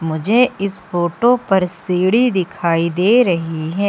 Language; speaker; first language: Hindi; native; Hindi